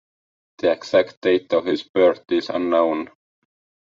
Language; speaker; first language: English; non-native, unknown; Estonian